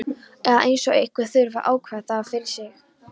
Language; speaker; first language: Icelandic; non-native, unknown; Polish